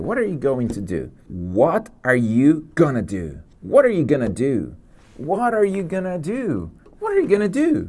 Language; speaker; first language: English; non-native, fluent; Portuguese